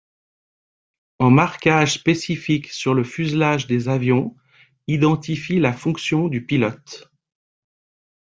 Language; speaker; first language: French; native; French